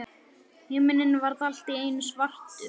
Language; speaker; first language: Icelandic; native; Icelandic